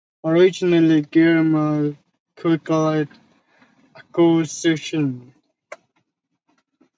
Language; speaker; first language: English; native; English